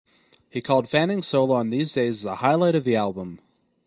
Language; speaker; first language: English; native; English